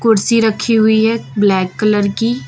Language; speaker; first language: Hindi; native; Hindi